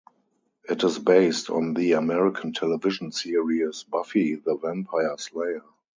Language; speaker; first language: English; non-native, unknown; German